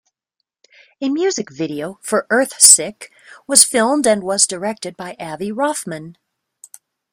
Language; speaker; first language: English; native; English